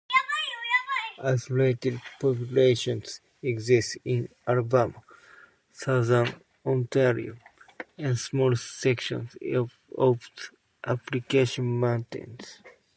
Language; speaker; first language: English; non-native, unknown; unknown